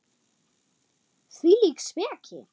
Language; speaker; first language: Icelandic; non-native, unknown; German